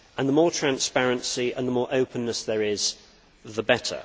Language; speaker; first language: English; native; English